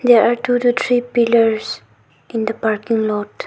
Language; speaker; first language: English; non-native, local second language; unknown